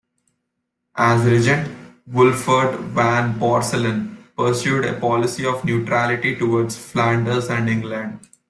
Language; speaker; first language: English; non-native, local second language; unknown